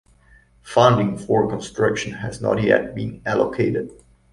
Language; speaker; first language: English; non-native, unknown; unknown